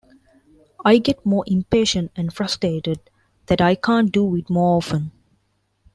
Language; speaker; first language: English; non-native, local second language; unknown